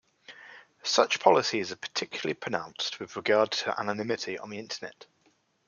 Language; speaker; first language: English; native; English